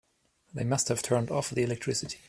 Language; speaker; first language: English; non-native, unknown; German